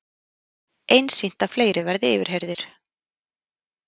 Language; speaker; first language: Icelandic; native; Icelandic